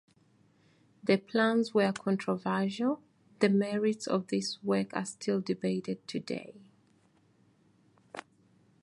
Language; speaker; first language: English; non-native, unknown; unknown